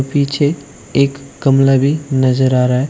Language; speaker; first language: Hindi; native; Hindi